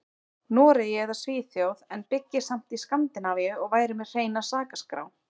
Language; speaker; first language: Icelandic; native; Icelandic